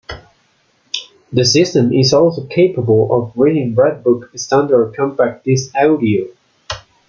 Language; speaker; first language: English; non-native, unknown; Spanish